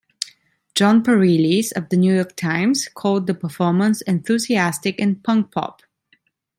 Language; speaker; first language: English; non-native, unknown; Italian